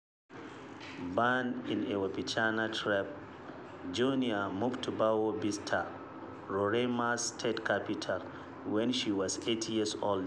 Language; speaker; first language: English; non-native, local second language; Hausa